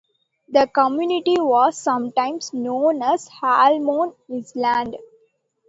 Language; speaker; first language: English; non-native, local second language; Tamil